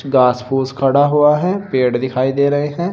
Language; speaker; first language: Hindi; native; Hindi